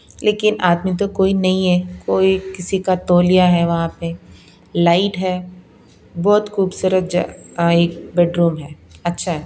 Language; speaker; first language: Hindi; non-native, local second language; Punjabi